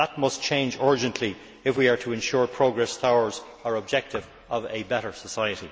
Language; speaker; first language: English; native; English